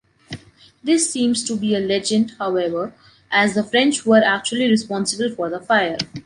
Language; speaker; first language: English; non-native, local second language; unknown